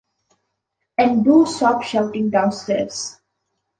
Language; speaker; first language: English; non-native, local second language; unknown